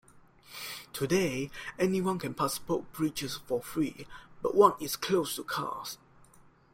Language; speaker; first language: English; non-native, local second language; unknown